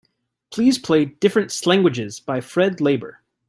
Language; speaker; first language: English; native; English